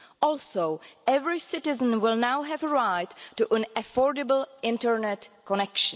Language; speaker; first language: English; non-native, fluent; Czech